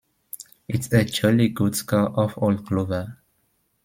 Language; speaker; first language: English; non-native, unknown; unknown